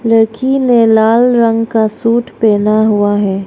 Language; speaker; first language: Hindi; non-native, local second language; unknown